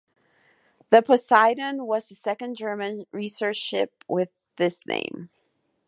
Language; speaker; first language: English; non-native, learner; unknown